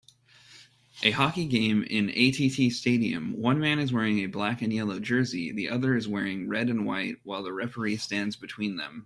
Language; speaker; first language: English; native; English